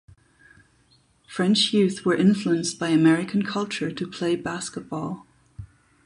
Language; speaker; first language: English; non-native, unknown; German